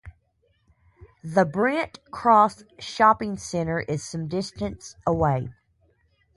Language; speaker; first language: English; native; English